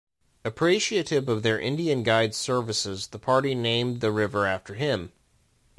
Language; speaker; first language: English; native; English